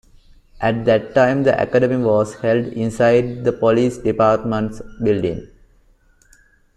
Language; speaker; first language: English; non-native, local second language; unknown